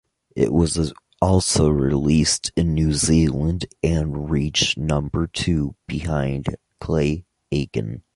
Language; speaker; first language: English; native; English